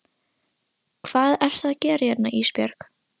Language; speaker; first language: Icelandic; non-native, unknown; Russian